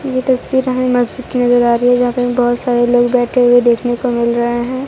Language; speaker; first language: Hindi; non-native, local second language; Gujarati